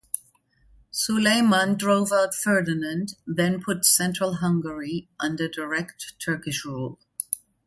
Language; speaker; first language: English; non-native, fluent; German